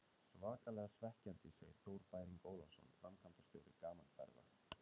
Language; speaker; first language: Icelandic; native; Icelandic